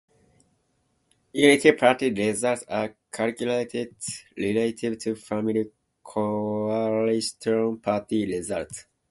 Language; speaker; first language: English; non-native, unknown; Japanese